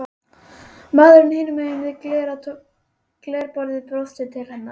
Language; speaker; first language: Icelandic; native; Icelandic